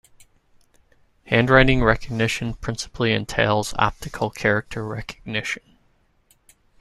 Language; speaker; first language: English; native; English